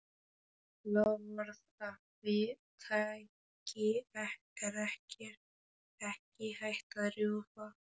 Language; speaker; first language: Icelandic; non-native, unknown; Polish